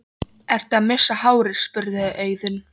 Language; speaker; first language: Icelandic; non-native, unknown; Polish